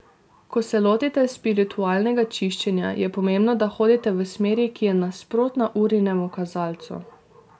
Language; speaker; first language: Slovenian; native; Slovenian